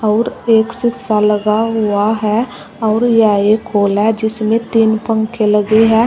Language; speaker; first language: Hindi; native; Hindi